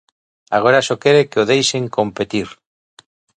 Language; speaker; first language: Galician; native; Galician